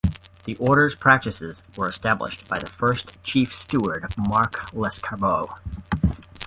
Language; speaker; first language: English; native; English